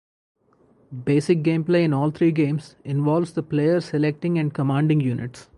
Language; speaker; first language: English; non-native, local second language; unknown